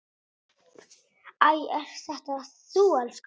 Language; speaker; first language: Icelandic; non-native, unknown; Italian